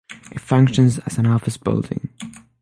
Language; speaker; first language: English; non-native, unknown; French